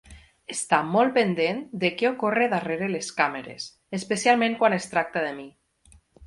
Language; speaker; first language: Catalan; native; Catalan